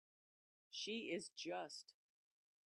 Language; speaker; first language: English; native; English